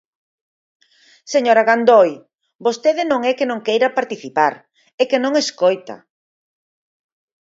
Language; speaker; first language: Galician; native; Galician